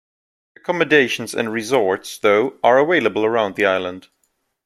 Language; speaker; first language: English; non-native, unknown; German